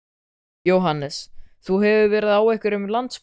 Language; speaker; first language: Icelandic; native; Icelandic